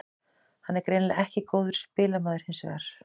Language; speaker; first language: Icelandic; native; Icelandic